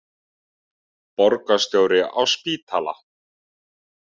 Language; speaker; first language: Icelandic; native; Icelandic